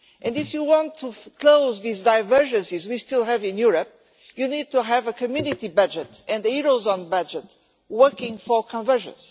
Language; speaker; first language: English; non-native, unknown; Portuguese